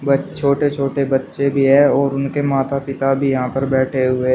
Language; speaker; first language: Hindi; native; Hindi